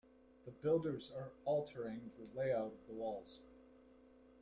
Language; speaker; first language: English; native; English